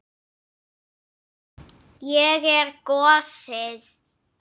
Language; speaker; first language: Icelandic; non-native, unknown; English